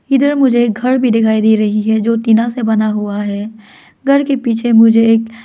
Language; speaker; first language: Hindi; non-native, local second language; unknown